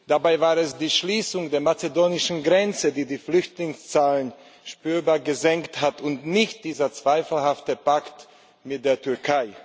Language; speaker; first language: German; non-native, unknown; Slovak